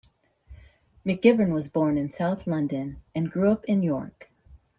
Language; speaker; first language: English; native; English